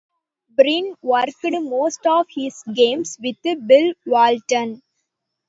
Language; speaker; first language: English; non-native, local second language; Tamil